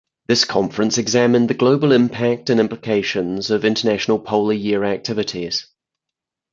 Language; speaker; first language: English; native; English